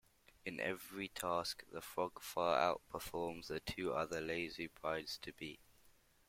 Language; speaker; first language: English; non-native, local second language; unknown